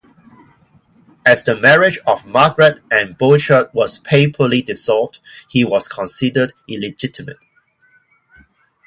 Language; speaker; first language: English; non-native, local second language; Cantonese